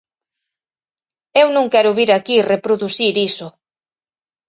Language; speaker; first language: Galician; native; Galician